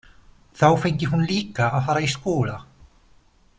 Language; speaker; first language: Icelandic; non-native, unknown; Polish